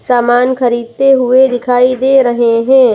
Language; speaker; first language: Hindi; native; Hindi